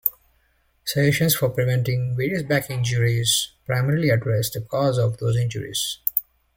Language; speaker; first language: English; native; English